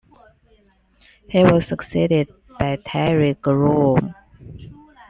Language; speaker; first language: English; non-native, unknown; Chinese